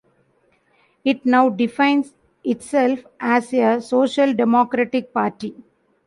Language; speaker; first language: English; non-native, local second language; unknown